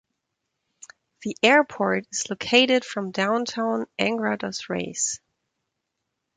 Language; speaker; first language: English; non-native, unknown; German